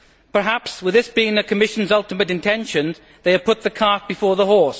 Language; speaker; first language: English; native; English